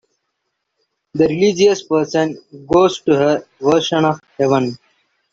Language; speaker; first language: English; non-native, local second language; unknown